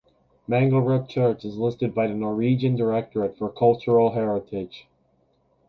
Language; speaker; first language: English; native; English